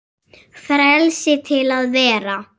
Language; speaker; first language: Icelandic; native; Icelandic